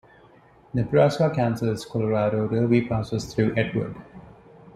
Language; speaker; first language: English; non-native, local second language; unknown